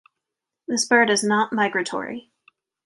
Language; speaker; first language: English; native; English